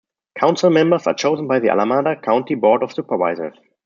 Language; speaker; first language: English; non-native, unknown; German